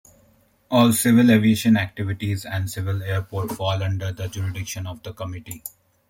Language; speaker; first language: English; native; English